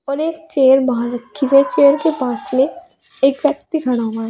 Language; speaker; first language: Hindi; native; Hindi